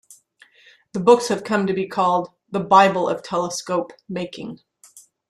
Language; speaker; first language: English; native; English